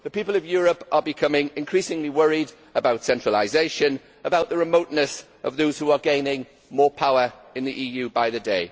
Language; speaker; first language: English; native; English